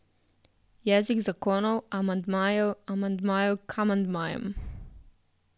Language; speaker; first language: Slovenian; native; Slovenian